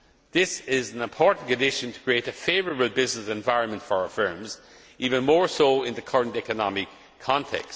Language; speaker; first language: English; non-native, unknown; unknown